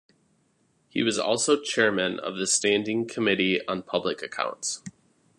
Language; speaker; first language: English; native; English